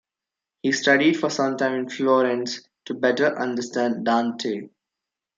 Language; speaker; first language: English; non-native, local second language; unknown